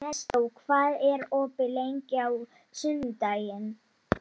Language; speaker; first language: Icelandic; non-native, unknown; Polish